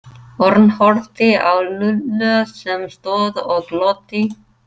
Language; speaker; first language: Icelandic; non-native, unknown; English